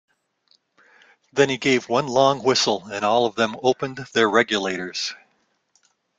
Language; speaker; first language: English; native; English